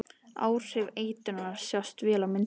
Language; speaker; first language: Icelandic; native; Icelandic